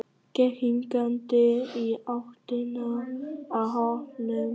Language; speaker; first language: Icelandic; non-native, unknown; Vietnamese